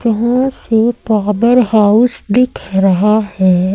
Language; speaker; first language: Hindi; native; Hindi